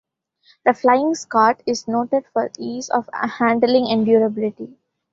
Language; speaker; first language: English; non-native, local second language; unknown